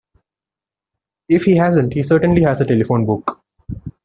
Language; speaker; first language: English; non-native, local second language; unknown